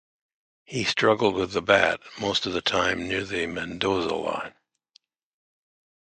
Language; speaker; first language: English; native; English